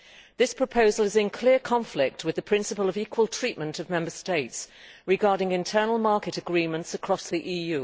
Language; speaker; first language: English; native; English